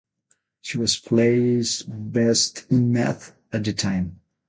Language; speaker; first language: English; non-native, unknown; Spanish